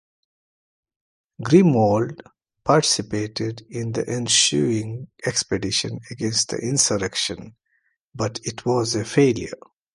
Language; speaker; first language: English; non-native, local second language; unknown